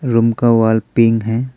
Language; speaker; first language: Hindi; non-native, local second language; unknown